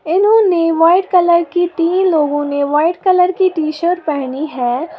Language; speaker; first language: Hindi; native; Hindi